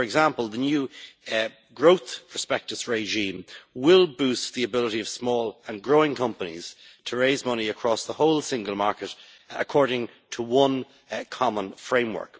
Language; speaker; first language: English; native; English